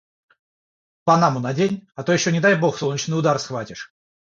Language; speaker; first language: Russian; non-native, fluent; Georgian